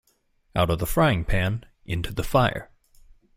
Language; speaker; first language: English; native; English